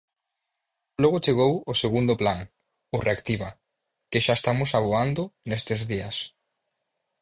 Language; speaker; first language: Galician; native; Galician